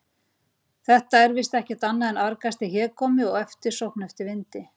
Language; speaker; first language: Icelandic; native; Icelandic